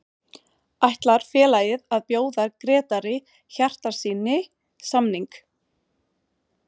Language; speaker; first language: Icelandic; non-native, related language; Swedish